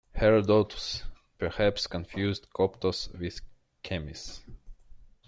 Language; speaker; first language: English; non-native, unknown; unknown